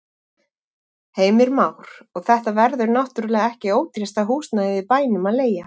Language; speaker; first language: Icelandic; native; Icelandic